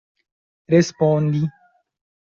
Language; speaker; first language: Esperanto; non-native, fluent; Chinese